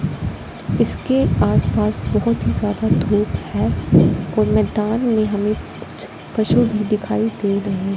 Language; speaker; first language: Hindi; non-native, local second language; Punjabi